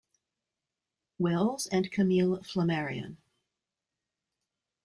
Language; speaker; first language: English; native; English